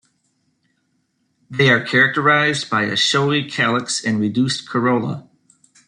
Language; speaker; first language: English; native; English